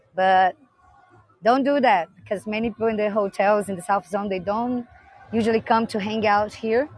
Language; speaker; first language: English; non-native, fluent; Portuguese